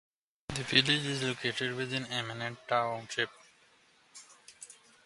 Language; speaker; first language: English; non-native, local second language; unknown